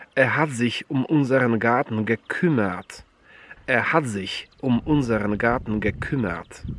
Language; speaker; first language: German; non-native, fluent; Polish